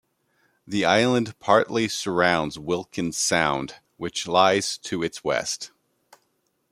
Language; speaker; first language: English; native; English